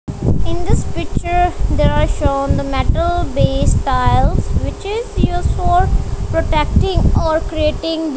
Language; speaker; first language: English; non-native, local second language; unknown